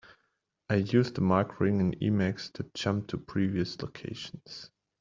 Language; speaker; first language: English; native; English